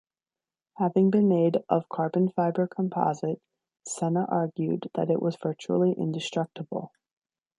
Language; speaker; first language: English; native; English